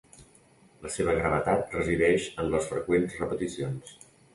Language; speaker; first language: Catalan; native; Catalan